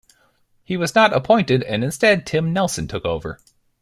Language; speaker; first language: English; native; English